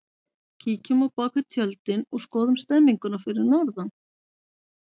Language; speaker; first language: Icelandic; native; Icelandic